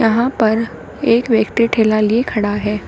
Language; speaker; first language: Hindi; native; Hindi